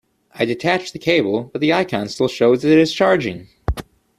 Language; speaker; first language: English; native; English